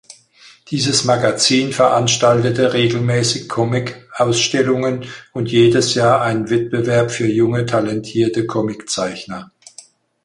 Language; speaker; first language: German; native; German